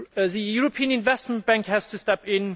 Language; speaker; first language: English; non-native, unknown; German